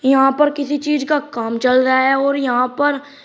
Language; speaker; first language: Hindi; native; Hindi